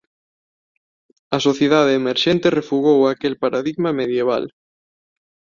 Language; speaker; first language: Galician; non-native, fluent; Spanish